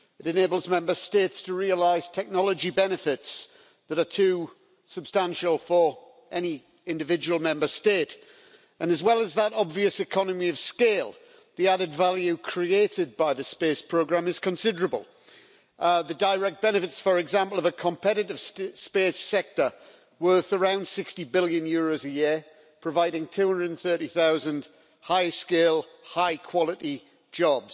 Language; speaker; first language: English; native; English